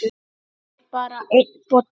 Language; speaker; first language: Icelandic; native; Icelandic